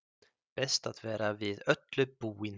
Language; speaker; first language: Icelandic; non-native, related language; Swedish